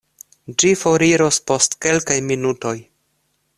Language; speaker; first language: Esperanto; non-native, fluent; Russian